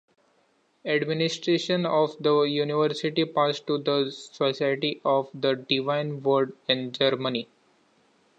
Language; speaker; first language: English; non-native, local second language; Marathi